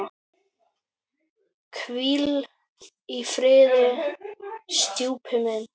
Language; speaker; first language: Icelandic; native; Icelandic